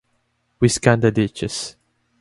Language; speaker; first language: English; non-native, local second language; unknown